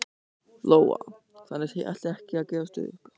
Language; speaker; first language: Icelandic; non-native, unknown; German